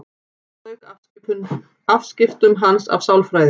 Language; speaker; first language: Icelandic; native; Icelandic